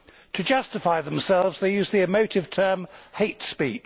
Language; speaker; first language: English; native; English